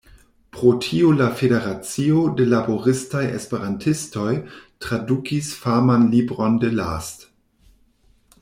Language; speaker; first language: Esperanto; non-native, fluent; German